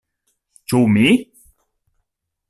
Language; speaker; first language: Esperanto; non-native, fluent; Italian